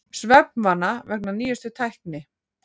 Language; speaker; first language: Icelandic; native; Icelandic